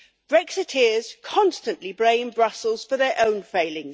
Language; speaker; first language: English; native; English